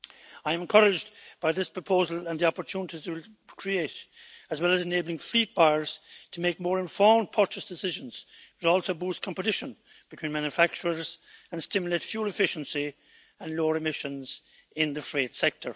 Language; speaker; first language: English; native; English